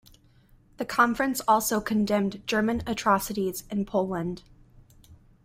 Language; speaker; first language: English; native; English